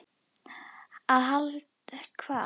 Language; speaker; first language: Icelandic; native; Icelandic